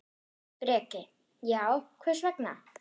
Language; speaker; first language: Icelandic; non-native, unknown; German